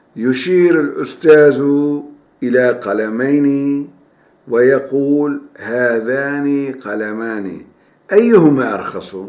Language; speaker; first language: Arabic; non-native, fluent; Turkish